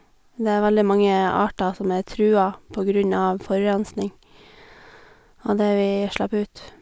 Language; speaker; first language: Norwegian; native; Norwegian